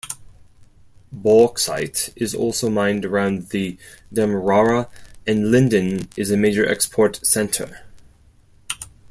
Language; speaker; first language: English; non-native, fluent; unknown